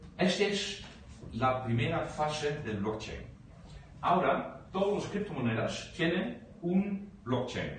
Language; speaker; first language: Spanish; non-native, fluent; Dutch